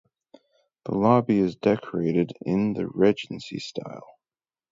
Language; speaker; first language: English; native; English